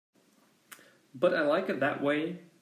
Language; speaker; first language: English; non-native, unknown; Turkish